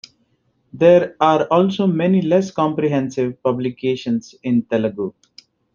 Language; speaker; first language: English; non-native, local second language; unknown